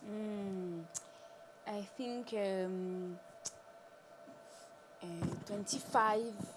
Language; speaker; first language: English; non-native, learner; French